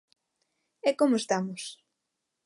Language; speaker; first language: Galician; non-native, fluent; Spanish